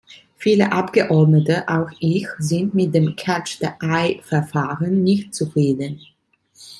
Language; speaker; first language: German; non-native, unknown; Italian